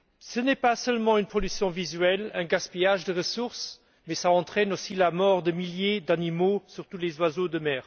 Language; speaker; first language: French; non-native, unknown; German